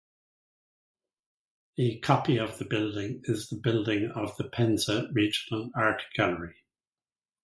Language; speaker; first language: English; native; English